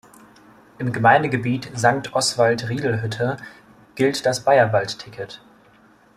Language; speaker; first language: German; native; German